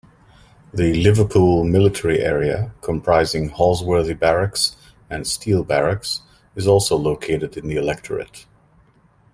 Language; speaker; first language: English; native; English